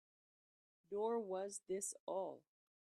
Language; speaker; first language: English; native; English